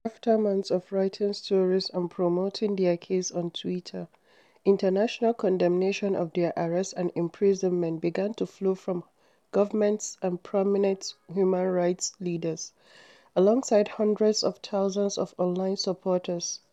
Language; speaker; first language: English; non-native, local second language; Hausa